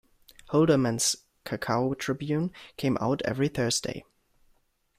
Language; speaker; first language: English; non-native, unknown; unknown